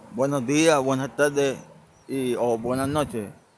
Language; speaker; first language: Spanish; native; Spanish